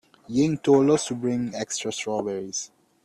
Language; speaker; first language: English; native; English